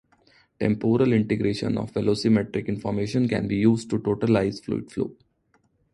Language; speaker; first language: English; non-native, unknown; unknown